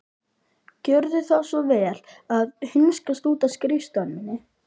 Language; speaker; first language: Icelandic; native; Icelandic